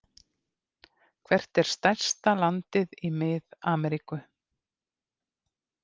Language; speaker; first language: Icelandic; native; Icelandic